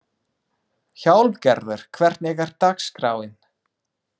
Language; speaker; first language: Icelandic; non-native, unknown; English